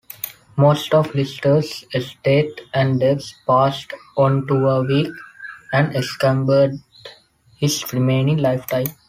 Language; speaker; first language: English; non-native, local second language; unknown